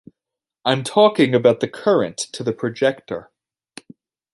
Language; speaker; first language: English; native; English